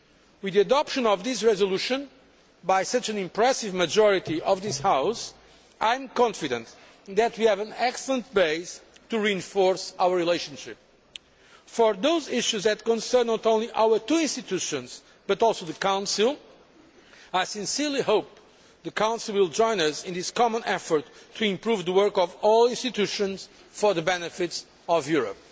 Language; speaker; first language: English; non-native, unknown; Portuguese